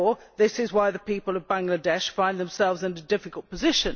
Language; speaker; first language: English; native; English